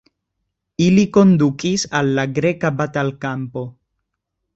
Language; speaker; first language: Esperanto; non-native, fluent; Spanish